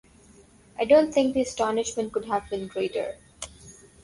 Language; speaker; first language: English; non-native, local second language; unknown